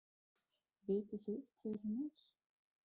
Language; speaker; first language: Icelandic; native; Icelandic